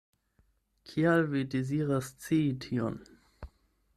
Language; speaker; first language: Esperanto; non-native, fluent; German